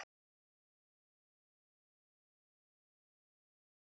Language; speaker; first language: Icelandic; native; Icelandic